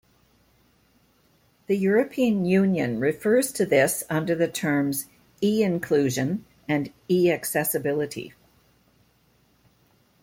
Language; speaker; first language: English; native; English